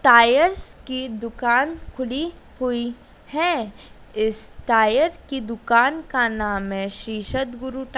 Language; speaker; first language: Hindi; native; Hindi